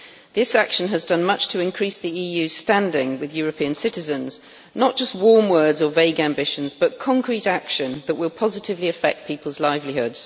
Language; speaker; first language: English; native; English